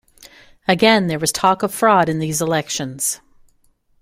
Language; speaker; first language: English; native; English